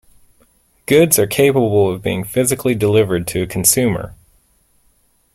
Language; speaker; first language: English; native; English